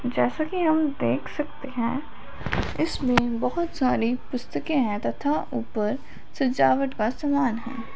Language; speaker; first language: Hindi; non-native, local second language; Punjabi